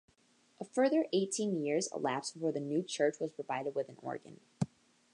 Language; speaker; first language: English; native; English